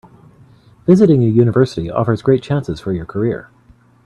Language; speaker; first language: English; native; English